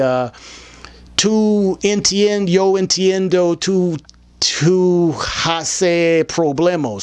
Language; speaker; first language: Spanish; non-native, learner; English